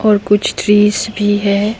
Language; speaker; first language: Hindi; early bilingual, other home language; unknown